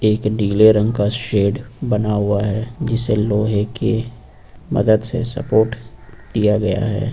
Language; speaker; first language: Hindi; native; Hindi